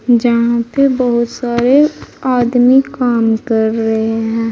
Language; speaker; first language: Hindi; native; Hindi